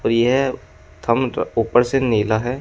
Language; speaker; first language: Hindi; native; Hindi